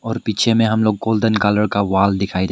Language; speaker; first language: Hindi; non-native, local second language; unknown